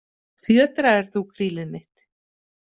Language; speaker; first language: Icelandic; native; Icelandic